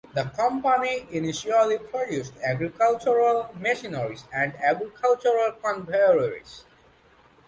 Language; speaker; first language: English; non-native, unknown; Bangla